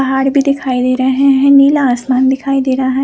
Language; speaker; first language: Hindi; non-native, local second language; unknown